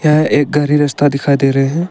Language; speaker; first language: Hindi; non-native, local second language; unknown